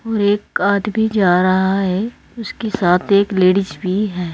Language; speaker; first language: Hindi; native; Hindi